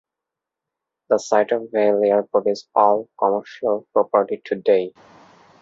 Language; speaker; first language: English; non-native, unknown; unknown